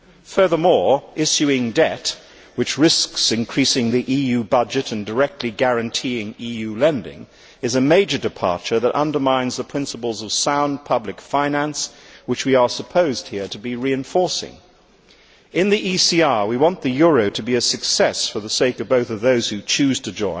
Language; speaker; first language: English; native; English